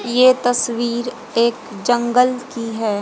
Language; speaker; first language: Hindi; native; Hindi